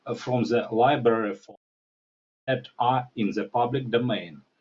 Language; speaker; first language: English; non-native, learner; Ukrainian